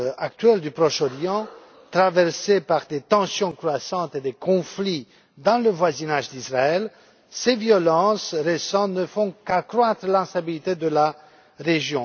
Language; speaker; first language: French; non-native, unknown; Romanian